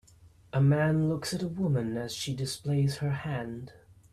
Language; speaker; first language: English; native; English